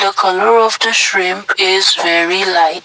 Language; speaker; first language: English; non-native, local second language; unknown